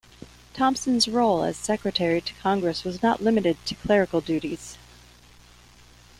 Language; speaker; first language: English; native; English